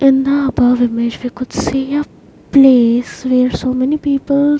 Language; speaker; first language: English; non-native, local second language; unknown